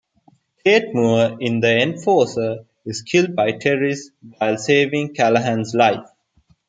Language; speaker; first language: English; non-native, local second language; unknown